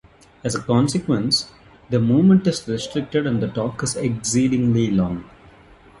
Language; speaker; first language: English; non-native, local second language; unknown